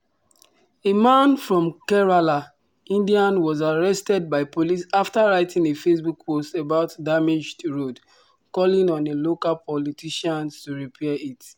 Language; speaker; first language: English; non-native, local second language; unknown